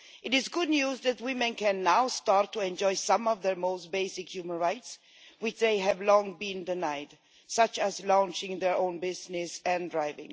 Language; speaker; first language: English; non-native, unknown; Swedish